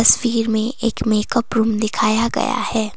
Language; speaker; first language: Hindi; non-native, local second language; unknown